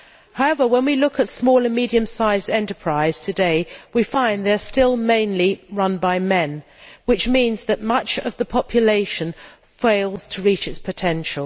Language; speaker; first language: English; native; English